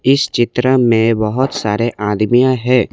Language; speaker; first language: Hindi; non-native, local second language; Assamese